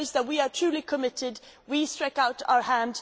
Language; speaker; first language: English; non-native, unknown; Swedish